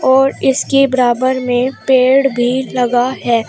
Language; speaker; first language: Hindi; native; Hindi